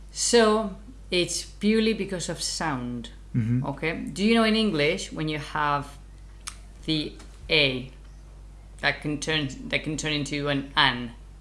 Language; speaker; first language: English; non-native, fluent; Spanish